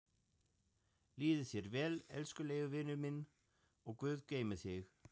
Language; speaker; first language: Icelandic; non-native, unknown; German